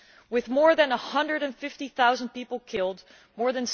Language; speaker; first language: English; non-native, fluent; Dutch